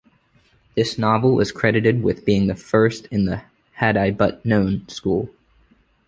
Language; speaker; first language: English; native; English